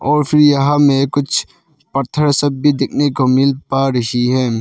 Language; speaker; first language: Hindi; non-native, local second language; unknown